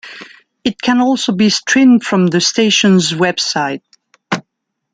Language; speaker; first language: English; non-native, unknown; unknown